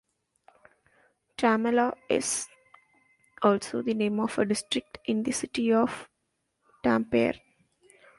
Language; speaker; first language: English; non-native, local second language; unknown